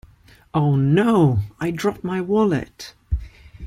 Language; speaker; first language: English; non-native, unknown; Ligurian